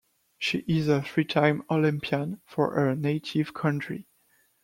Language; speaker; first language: English; non-native, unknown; French